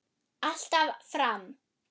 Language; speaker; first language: Icelandic; non-native, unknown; German